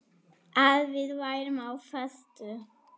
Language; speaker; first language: Icelandic; non-native, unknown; German